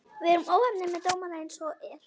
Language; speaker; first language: Icelandic; native; Icelandic